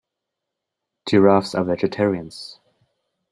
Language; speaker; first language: English; non-native, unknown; German